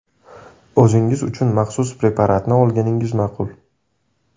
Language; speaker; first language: Uzbek; native; Uzbek